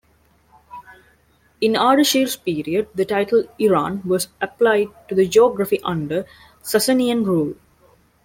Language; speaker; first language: English; non-native, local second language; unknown